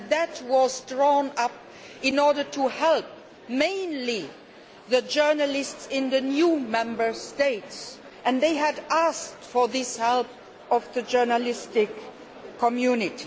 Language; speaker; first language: English; non-native, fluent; Luxembourgish